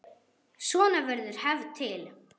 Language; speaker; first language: Icelandic; non-native, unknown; German